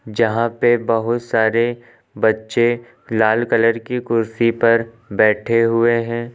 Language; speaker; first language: Hindi; native; Hindi